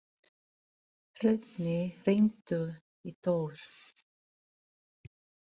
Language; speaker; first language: Icelandic; non-native, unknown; Filipino